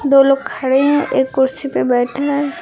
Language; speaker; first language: Hindi; native; Hindi